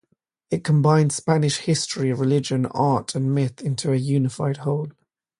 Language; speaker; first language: English; native; English